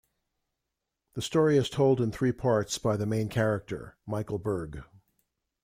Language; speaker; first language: English; native; English